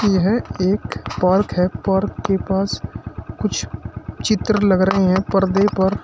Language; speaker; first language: Hindi; native; Hindi